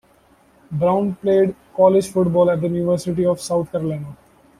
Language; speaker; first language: English; non-native, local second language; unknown